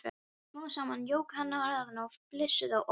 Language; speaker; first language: Icelandic; non-native, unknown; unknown